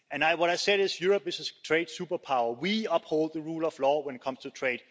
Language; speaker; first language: English; non-native, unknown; Danish